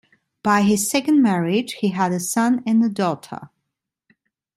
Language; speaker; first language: English; non-native, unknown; Italian